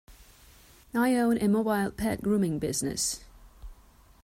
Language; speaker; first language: English; non-native, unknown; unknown